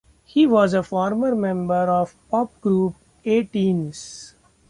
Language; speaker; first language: English; non-native, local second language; Marathi